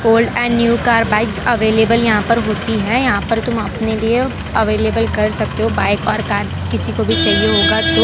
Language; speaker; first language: Hindi; non-native, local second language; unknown